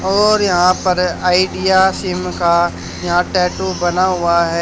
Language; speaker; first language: Hindi; native; Hindi